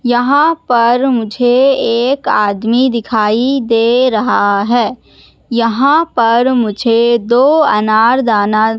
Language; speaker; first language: Hindi; native; Hindi